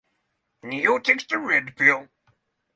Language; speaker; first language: English; non-native, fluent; Norwegian